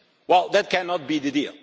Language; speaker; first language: English; non-native, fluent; Dutch